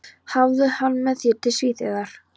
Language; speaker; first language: Icelandic; non-native, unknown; Polish